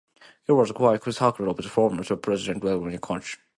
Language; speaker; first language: English; non-native, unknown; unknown